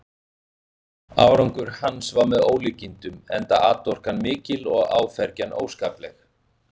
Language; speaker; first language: Icelandic; native; Icelandic